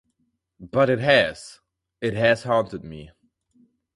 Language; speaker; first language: English; non-native, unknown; German